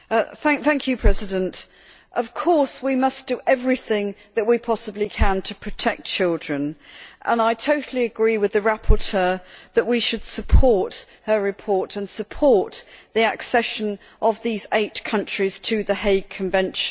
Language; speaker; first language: English; native; English